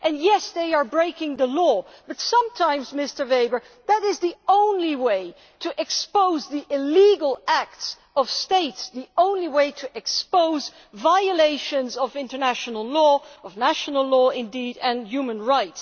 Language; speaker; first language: English; non-native, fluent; Dutch